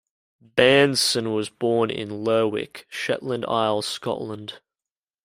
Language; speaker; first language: English; native; English